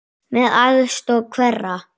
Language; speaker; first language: Icelandic; native; Icelandic